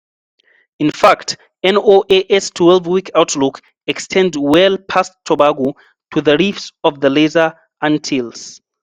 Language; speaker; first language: English; non-native, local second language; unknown